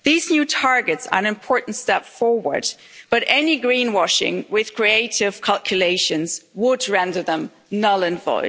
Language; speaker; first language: English; non-native, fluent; German